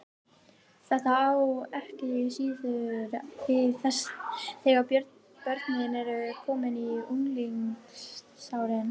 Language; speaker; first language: Icelandic; native; Icelandic